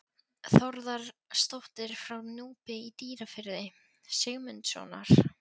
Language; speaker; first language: Icelandic; non-native, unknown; Polish